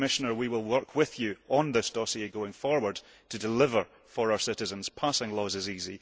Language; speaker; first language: English; early bilingual, heritage; English